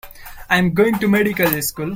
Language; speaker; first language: English; non-native, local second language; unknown